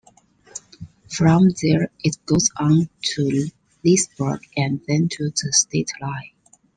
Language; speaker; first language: English; non-native, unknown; Chinese